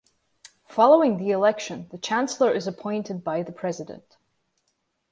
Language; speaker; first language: English; non-native, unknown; Latvian